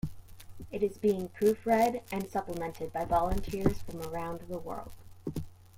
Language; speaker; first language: English; native; English